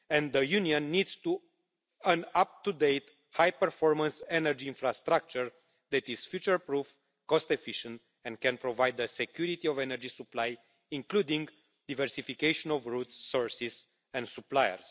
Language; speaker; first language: English; non-native, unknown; Romanian